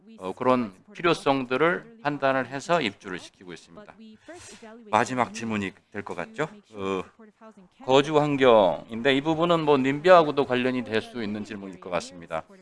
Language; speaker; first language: Korean; native; Korean